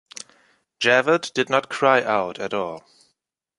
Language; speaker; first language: English; non-native, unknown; German